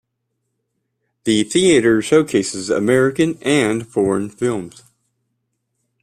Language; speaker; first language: English; native; English